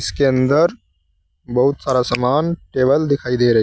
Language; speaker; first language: Hindi; native; Hindi